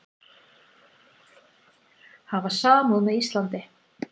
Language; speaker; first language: Icelandic; native; Icelandic